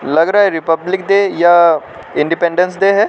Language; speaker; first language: Hindi; non-native, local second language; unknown